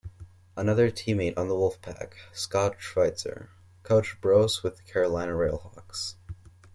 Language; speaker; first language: English; native; English